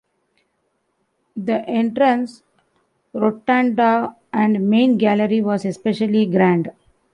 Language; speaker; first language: English; non-native, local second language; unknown